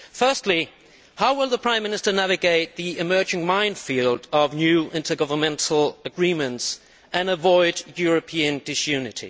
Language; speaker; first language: English; non-native, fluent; Danish